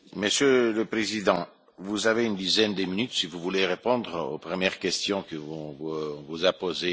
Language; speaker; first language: French; non-native, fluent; Italian